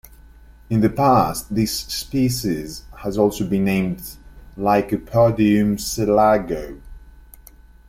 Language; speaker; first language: English; native; English